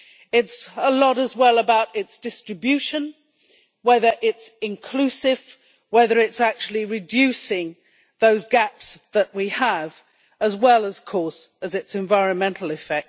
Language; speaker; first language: English; native; English